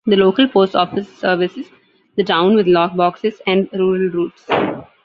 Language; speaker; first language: English; non-native, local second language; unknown